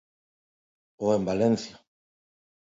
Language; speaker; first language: Galician; non-native, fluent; Spanish